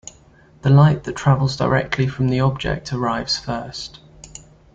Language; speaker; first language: English; native; English